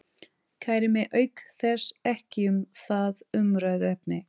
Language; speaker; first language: Icelandic; non-native, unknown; Portuguese